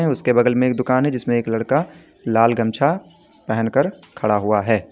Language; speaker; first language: Hindi; native; Hindi